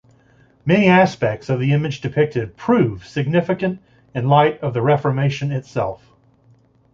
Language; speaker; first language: English; native; English